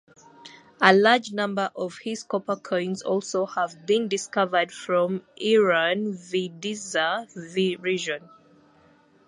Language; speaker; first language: English; native; English